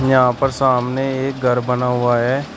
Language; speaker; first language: Hindi; native; Hindi